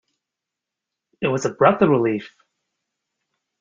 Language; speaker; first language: English; native; English